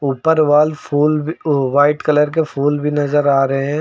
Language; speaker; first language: Hindi; native; Hindi